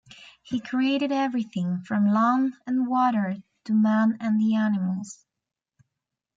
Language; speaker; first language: English; native; English